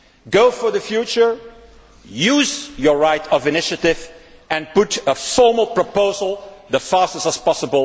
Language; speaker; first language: English; non-native, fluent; Dutch